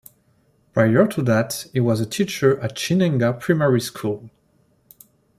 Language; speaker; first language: English; non-native, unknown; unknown